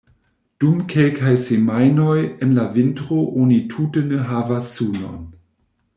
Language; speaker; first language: Esperanto; non-native, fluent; German